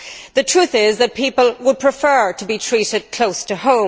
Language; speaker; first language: English; native; English